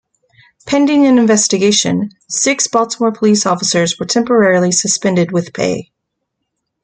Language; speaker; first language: English; native; English